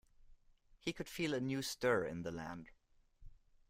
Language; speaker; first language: English; non-native, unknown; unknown